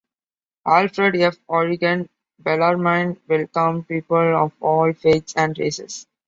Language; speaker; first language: English; non-native, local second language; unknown